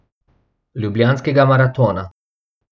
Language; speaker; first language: Slovenian; non-native, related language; Bosnian